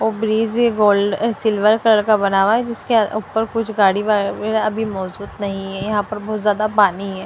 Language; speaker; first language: Hindi; non-native, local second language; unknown